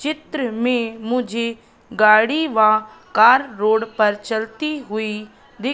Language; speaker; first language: Hindi; native; Hindi